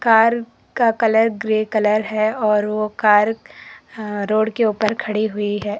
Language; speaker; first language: Hindi; non-native, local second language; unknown